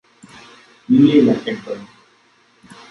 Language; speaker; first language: English; non-native, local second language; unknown